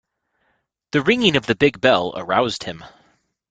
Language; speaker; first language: English; native; English